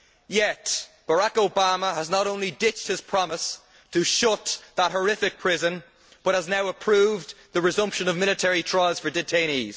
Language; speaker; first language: English; native; English